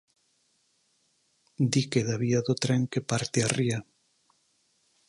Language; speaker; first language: Galician; native; Galician